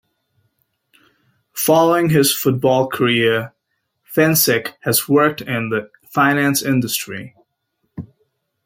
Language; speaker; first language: English; native; English